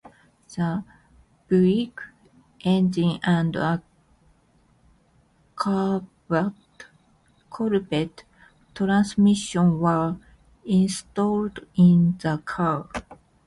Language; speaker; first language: English; non-native, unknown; Japanese